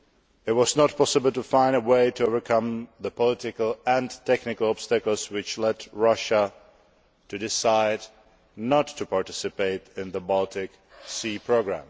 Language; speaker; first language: English; non-native, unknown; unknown